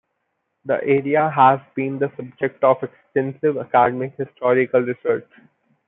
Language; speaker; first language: English; non-native, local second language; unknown